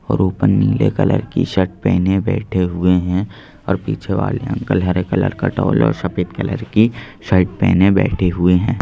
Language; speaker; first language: Hindi; native; Hindi